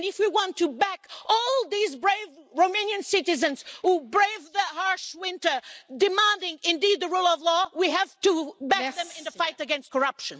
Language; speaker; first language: English; non-native, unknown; Portuguese